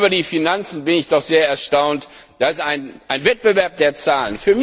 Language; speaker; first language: German; non-native, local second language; Luxembourgish